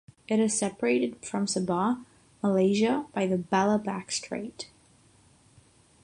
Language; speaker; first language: English; non-native, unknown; Catalan